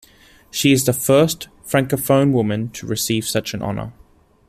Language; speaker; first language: English; native; English